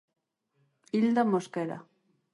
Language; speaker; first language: Galician; native; Galician